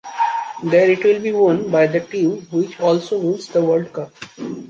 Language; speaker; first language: English; non-native, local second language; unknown